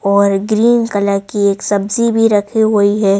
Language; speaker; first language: Hindi; native; Hindi